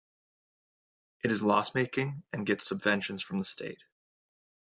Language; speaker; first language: English; native; English